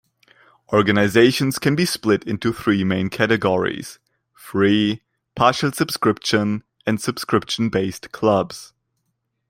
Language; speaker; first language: English; non-native, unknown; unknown